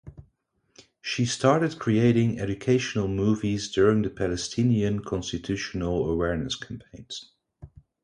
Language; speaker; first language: English; non-native, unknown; Dutch